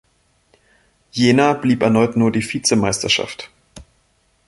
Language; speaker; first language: German; native; German